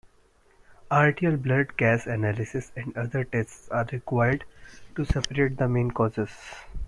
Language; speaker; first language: English; non-native, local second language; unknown